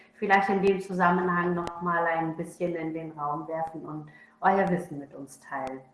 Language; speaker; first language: German; native; German